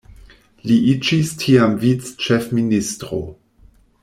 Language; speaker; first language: Esperanto; non-native, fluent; German